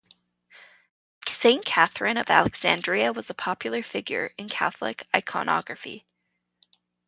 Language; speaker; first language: English; native; English